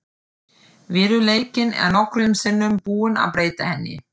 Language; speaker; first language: Icelandic; non-native, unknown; German